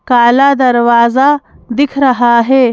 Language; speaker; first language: Hindi; native; Hindi